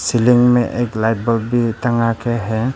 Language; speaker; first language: Hindi; non-native, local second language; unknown